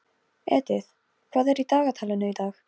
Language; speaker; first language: Icelandic; non-native, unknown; Polish